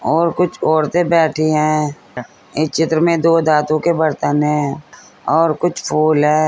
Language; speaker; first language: Hindi; native; Hindi